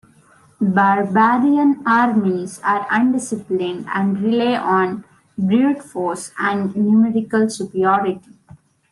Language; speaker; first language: English; non-native, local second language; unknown